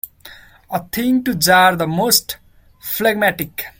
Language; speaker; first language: English; non-native, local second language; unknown